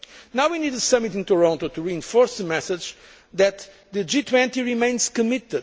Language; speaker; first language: English; non-native, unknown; Portuguese